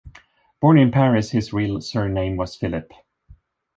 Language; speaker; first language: English; non-native, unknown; Swedish